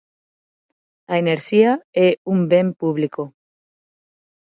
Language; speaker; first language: Galician; non-native, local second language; Spanish